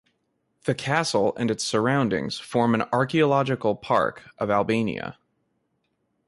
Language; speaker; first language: English; native; English